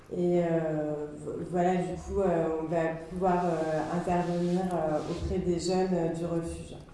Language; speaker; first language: French; native; French